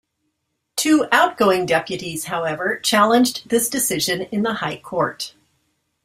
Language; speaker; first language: English; native; English